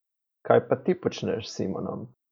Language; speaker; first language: Slovenian; native; Slovenian